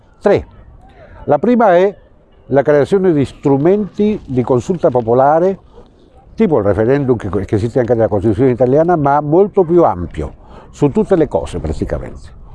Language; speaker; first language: Italian; non-native, fluent; Spanish